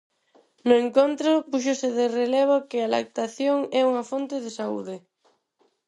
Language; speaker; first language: Galician; non-native, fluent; Spanish